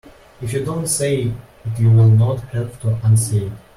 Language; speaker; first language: English; non-native, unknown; Russian